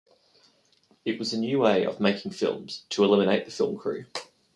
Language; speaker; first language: English; native; English